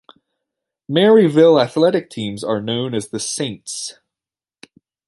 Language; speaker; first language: English; native; English